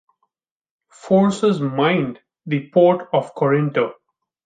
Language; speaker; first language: English; non-native, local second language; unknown